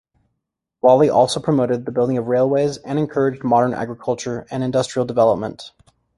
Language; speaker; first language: English; native; English